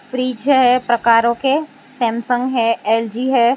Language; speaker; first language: Hindi; non-native, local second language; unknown